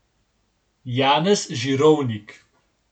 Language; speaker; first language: Slovenian; native; Slovenian